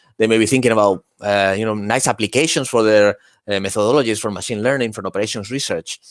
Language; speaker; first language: English; non-native, fluent; Spanish